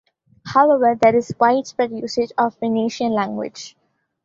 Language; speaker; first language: English; non-native, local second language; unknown